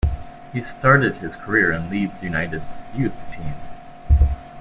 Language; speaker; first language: English; native; English